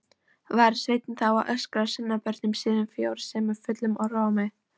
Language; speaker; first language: Icelandic; non-native, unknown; Polish